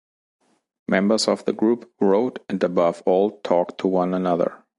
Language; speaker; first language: English; non-native, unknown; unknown